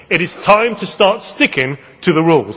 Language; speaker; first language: English; native; English